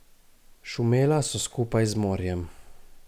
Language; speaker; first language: Slovenian; native; Slovenian